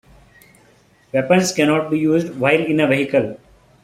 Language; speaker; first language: English; non-native, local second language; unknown